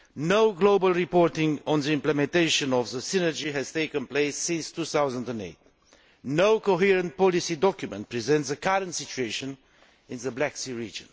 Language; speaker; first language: English; non-native, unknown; Romanian